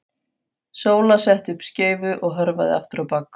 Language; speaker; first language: Icelandic; non-native, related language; Faroese